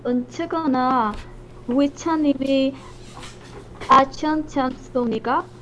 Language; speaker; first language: Korean; non-native, learner; Spanish